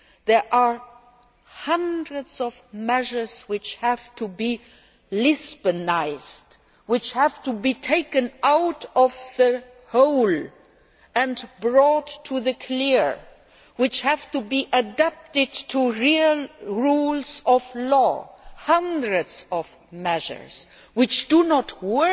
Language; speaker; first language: English; non-native, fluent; Luxembourgish